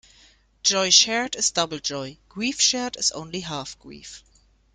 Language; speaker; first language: English; non-native, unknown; German